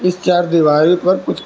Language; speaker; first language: Hindi; non-native, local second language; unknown